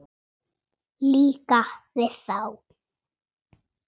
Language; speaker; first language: Icelandic; native; Icelandic